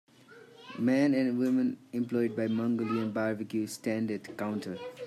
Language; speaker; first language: English; non-native, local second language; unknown